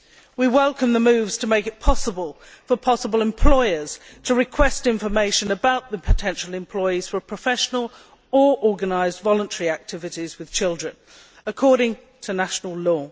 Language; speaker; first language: English; native; English